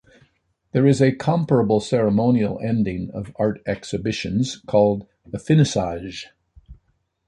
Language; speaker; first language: English; native; English